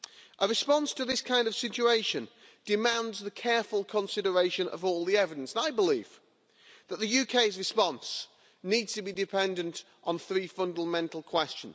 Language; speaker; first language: English; native; English